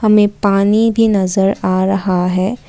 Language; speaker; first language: Hindi; non-native, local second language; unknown